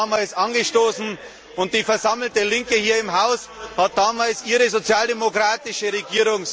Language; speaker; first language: German; native; German